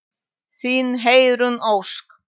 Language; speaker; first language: Icelandic; non-native, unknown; Polish